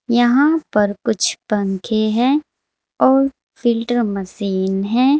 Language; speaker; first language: Hindi; native; Hindi